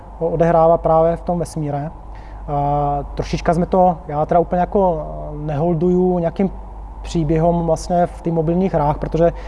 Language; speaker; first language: Czech; non-native, related language; Slovak